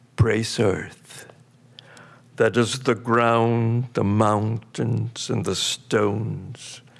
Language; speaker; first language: English; early bilingual, other home language; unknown